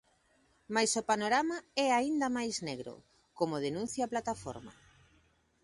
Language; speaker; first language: Galician; native; Galician